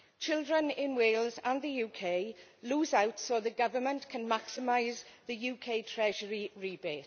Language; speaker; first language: English; native; English